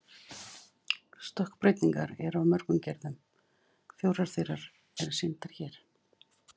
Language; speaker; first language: Icelandic; native; Icelandic